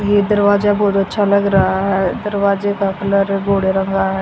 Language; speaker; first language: Hindi; native; Hindi